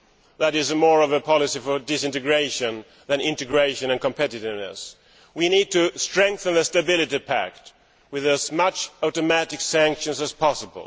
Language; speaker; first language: English; non-native, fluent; Swedish